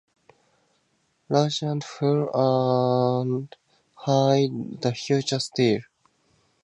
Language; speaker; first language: English; native; English